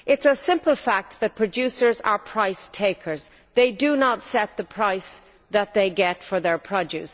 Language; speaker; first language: English; native; English